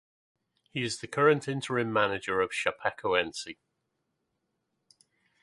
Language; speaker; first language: English; native; English